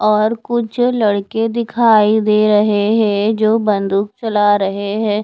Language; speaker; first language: Hindi; non-native, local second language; Punjabi